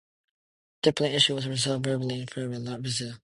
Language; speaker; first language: English; non-native, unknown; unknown